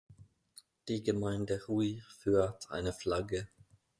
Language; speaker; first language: German; non-native, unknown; Finnish